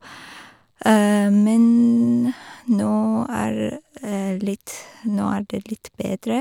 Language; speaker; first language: Norwegian; non-native, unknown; Persian